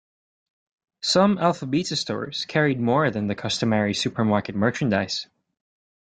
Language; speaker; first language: English; non-native, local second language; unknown